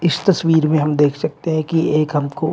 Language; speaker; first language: Hindi; native; Hindi